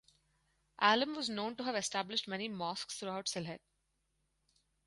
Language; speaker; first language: English; non-native, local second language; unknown